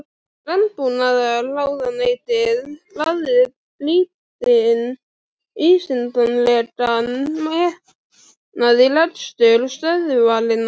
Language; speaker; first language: Icelandic; native; Icelandic